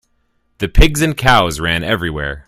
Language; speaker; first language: English; native; English